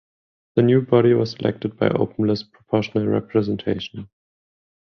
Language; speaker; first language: English; non-native, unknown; German